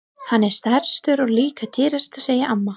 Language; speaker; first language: Icelandic; non-native, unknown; English